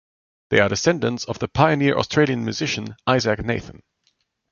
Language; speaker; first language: English; non-native, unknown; German